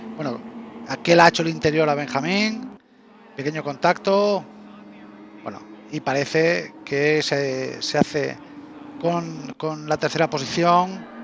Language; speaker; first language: Spanish; native; Spanish